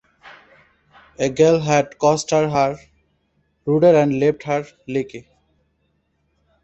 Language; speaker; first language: English; non-native, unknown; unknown